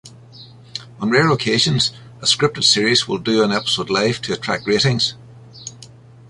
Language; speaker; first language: English; native; English